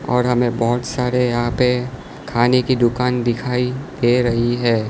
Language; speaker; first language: Hindi; non-native, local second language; Gujarati